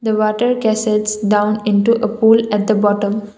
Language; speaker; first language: English; non-native, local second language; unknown